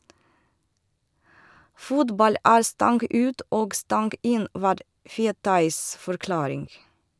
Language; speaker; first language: Norwegian; non-native, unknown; Russian